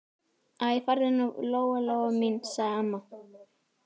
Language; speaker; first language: Icelandic; native; Icelandic